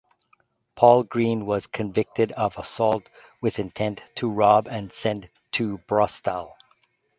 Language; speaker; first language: English; native; English